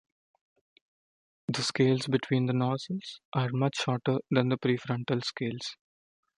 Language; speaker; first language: English; non-native, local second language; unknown